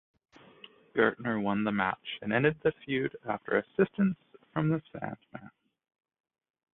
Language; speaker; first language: English; native; English